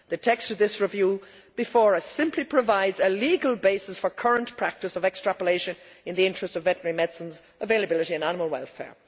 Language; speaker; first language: English; native; English